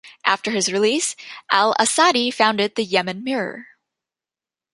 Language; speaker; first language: English; native; English